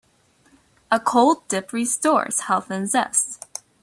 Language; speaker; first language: English; native; English